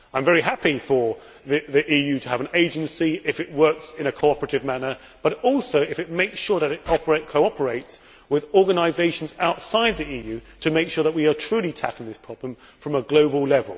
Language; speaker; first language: English; native; English